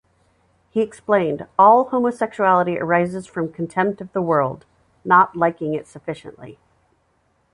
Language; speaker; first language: English; native; English